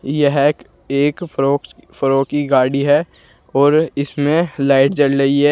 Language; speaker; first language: Hindi; native; Hindi